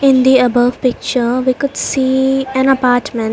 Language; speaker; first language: English; non-native, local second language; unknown